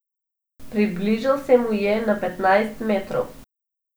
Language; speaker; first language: Slovenian; non-native, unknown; Macedonian